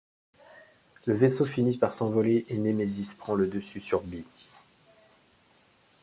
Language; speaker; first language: French; native; French